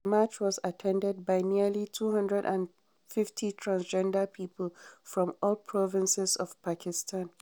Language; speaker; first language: English; non-native, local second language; Hausa